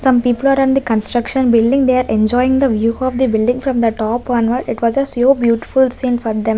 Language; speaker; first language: English; non-native, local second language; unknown